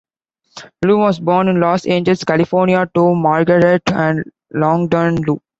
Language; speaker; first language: English; non-native, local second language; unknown